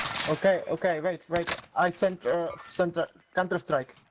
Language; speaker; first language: English; non-native, learner; Czech